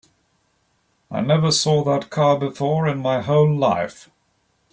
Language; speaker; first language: English; native; English